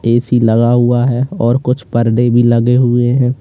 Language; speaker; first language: Hindi; native; Hindi